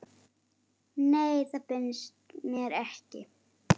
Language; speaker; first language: Icelandic; native; Icelandic